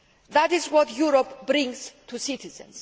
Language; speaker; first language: English; non-native, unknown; Greek